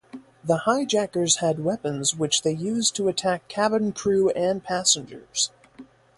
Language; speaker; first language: English; native; English